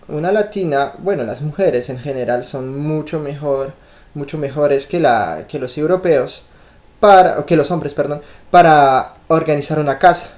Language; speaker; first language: Spanish; non-native, fluent; French